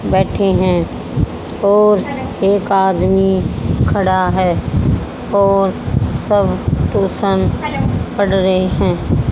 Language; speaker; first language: Hindi; native; Hindi